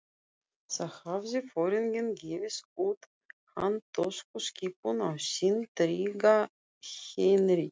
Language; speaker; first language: Icelandic; non-native, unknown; Russian